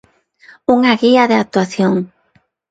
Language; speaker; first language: Galician; non-native, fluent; Spanish